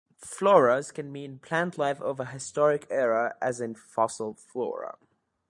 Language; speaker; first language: English; native; English